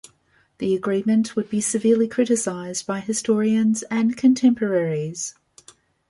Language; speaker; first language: English; native; English